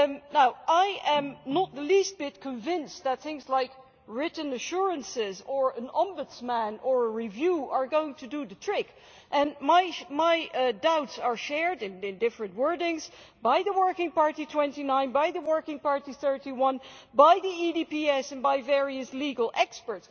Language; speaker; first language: English; non-native, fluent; Dutch